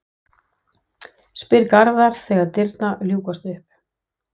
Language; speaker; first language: Icelandic; non-native, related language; Danish